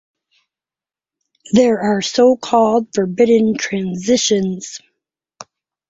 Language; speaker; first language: English; native; English